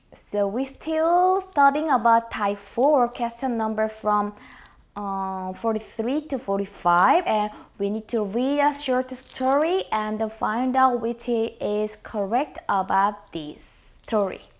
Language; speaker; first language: English; non-native, fluent; Korean